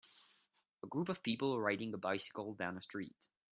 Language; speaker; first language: English; non-native, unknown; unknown